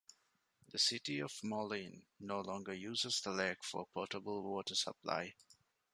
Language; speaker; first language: English; non-native, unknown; Divehi